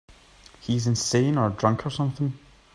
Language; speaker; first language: English; native; English